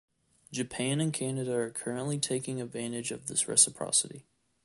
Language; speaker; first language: English; native; English